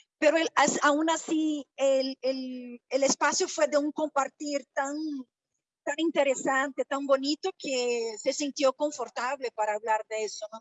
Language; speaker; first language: Spanish; non-native, related language; Portuguese